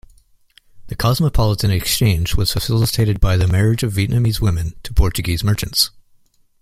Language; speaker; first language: English; native; English